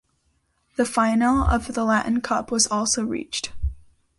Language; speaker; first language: English; native; English